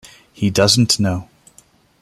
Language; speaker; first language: English; non-native, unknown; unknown